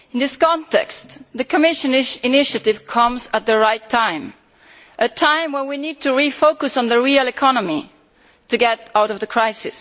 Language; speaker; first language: English; non-native, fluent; Italian